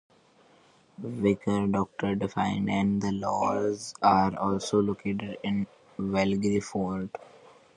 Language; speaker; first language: English; non-native, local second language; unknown